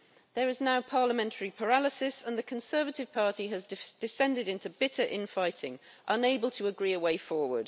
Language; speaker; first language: English; native; English